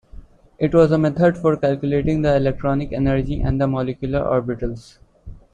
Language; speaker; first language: English; non-native, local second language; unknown